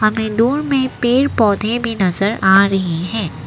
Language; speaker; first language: Hindi; non-native, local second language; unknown